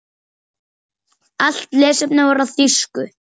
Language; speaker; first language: Icelandic; native; Icelandic